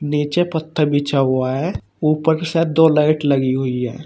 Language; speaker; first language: Hindi; native; Hindi